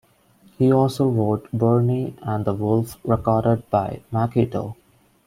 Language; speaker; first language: English; non-native, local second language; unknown